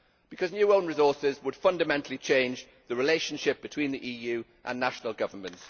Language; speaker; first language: English; native; English